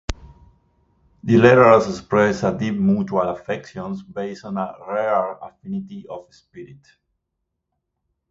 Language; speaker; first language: English; native; English